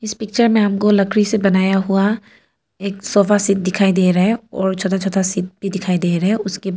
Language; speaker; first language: Hindi; non-native, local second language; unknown